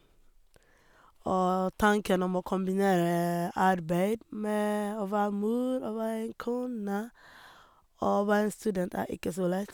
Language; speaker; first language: Norwegian; non-native, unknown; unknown